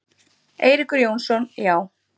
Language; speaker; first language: Icelandic; native; Icelandic